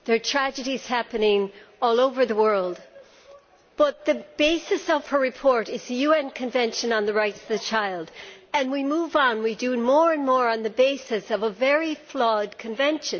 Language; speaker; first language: English; native; English